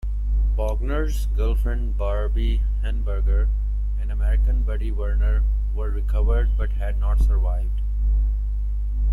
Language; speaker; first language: English; non-native, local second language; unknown